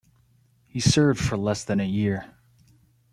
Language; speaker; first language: English; native; English